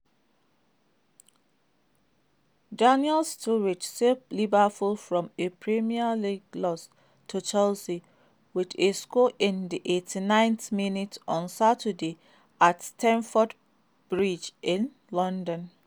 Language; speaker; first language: English; non-native, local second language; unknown